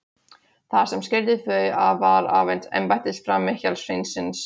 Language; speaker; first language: Icelandic; non-native, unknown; Polish